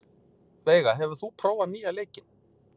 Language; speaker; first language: Icelandic; native; Icelandic